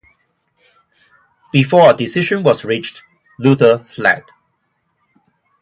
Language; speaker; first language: English; non-native, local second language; Cantonese